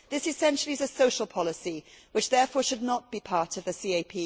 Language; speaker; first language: English; native; English